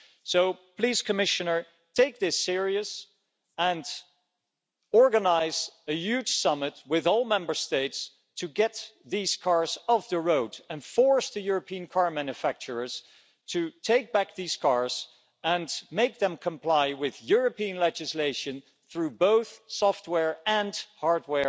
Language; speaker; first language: English; non-native, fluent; Dutch